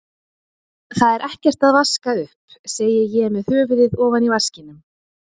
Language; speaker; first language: Icelandic; native; Icelandic